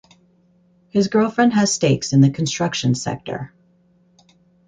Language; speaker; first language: English; native; English